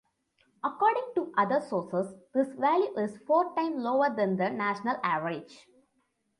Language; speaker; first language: English; non-native, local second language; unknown